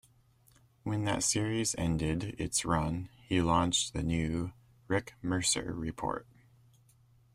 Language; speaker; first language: English; native; English